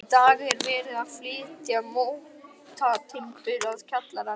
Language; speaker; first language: Icelandic; native; Icelandic